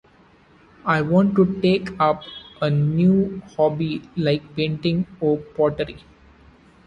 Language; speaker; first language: English; non-native, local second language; Marathi